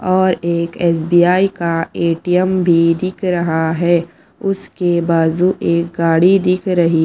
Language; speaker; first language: Hindi; non-native, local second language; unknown